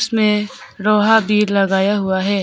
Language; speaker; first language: Hindi; non-native, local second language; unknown